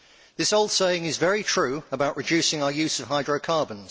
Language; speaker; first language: English; native; English